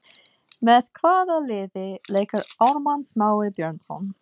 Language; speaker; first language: Icelandic; non-native, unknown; English